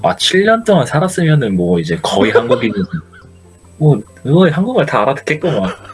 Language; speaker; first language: Korean; native; Korean